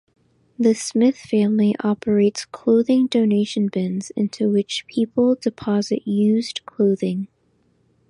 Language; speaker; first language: English; native; English